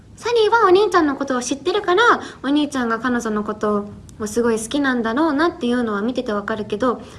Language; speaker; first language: Japanese; early bilingual, heritage; Japanese